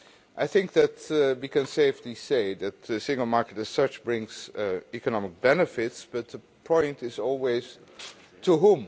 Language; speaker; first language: English; non-native, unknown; Dutch